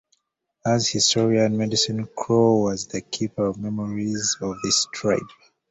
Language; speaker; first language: English; native; English